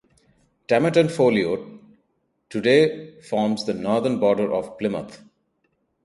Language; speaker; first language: English; non-native, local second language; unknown